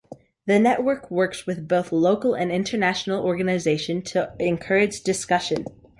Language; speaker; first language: English; native; English